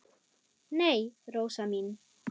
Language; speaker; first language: Icelandic; non-native, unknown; German